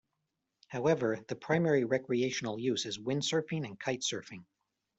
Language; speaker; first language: English; native; English